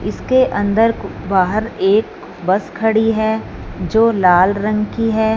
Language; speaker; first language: Hindi; non-native, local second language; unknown